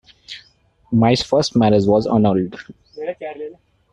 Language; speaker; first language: English; non-native, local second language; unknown